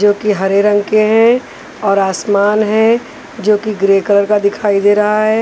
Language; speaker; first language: Hindi; non-native, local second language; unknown